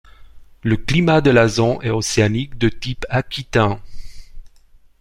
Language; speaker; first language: French; non-native, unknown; Romanian